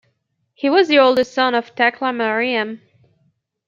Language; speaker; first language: English; native; English